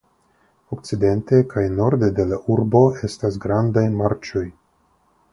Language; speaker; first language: Esperanto; non-native, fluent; Russian